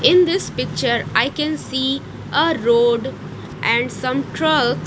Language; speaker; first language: English; non-native, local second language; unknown